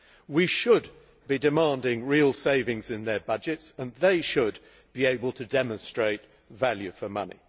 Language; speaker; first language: English; native; English